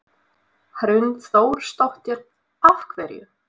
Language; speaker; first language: Icelandic; non-native, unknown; Russian